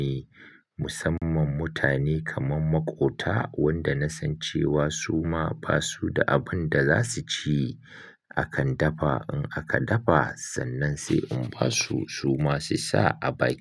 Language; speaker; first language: Hausa; native; Hausa